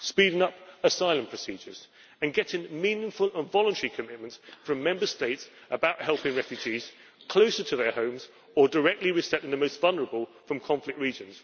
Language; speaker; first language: English; native; English